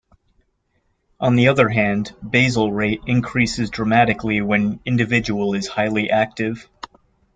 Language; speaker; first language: English; native; English